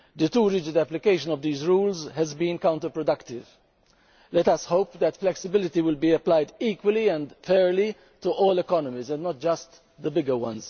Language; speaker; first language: English; non-native, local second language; Maltese